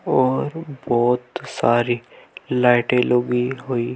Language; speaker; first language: Hindi; native; Hindi